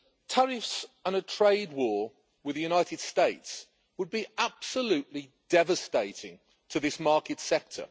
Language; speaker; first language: English; native; English